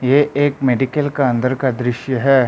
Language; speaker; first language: Hindi; non-native, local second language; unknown